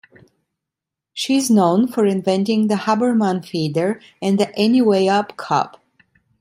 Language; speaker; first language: English; non-native, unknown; Italian